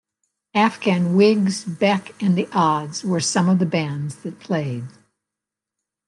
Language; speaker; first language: English; native; English